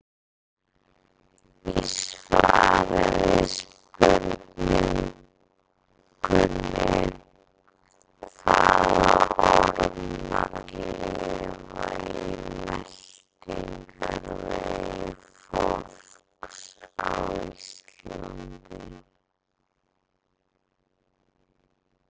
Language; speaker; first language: Icelandic; native; Icelandic